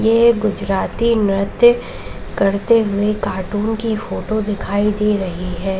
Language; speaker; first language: Hindi; native; Hindi